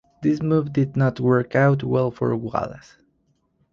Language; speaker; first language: English; non-native, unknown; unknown